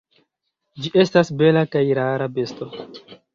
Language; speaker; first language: Esperanto; non-native, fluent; Chinese